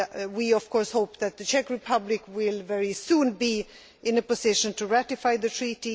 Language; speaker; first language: English; non-native, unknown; Swedish